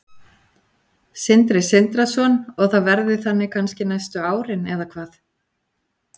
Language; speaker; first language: Icelandic; native; Icelandic